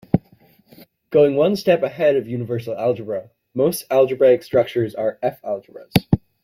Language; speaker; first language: English; native; English